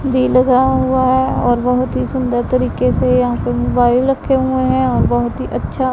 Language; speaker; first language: Hindi; non-native, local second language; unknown